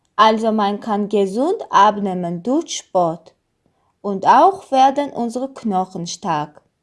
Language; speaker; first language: German; non-native, learner; Armenian